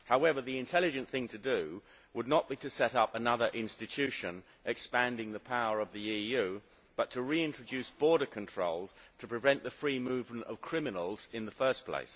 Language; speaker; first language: English; native; English